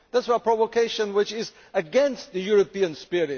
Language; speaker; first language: English; non-native, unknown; German